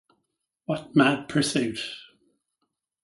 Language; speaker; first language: English; native; English